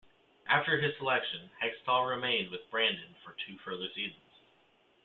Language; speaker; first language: English; native; English